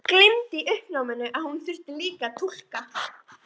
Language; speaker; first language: Icelandic; native; Icelandic